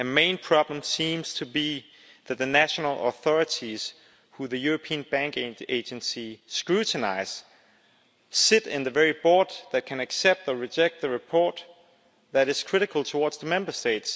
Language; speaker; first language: English; non-native, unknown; Danish